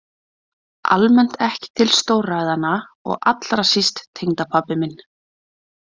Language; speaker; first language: Icelandic; native; Icelandic